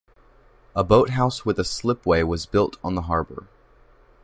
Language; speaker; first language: English; native; English